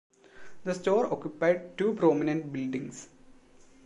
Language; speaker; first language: English; non-native, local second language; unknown